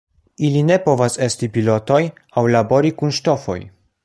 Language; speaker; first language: Esperanto; non-native, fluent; Polish